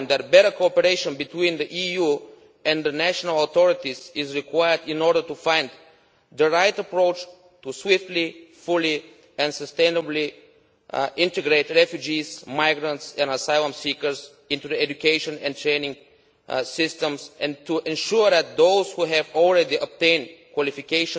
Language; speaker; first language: English; non-native, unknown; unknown